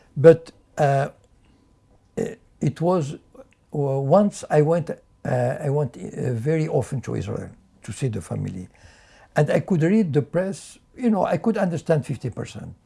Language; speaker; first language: English; non-native, fluent; French